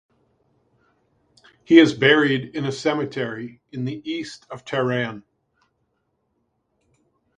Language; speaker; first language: English; native; English